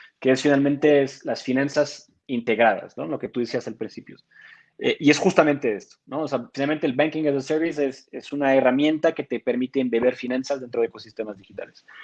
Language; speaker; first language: Spanish; non-native, fluent; French